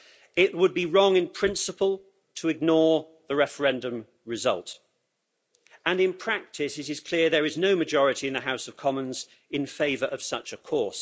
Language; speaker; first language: English; native; English